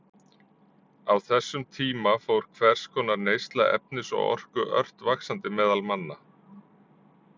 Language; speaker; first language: Icelandic; native; Icelandic